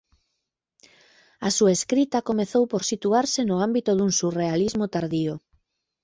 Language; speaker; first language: Galician; native; Galician